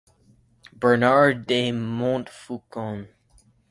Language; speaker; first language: English; native; English